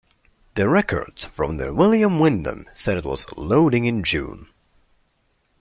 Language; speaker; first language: English; non-native, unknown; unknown